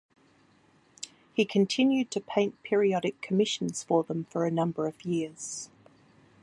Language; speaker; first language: English; native; English